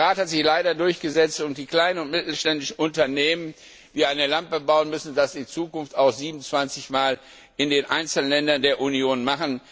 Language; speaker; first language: German; non-native, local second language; Luxembourgish